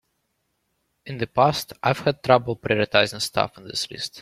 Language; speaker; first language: English; native; English